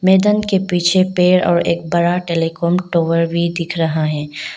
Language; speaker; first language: Hindi; non-native, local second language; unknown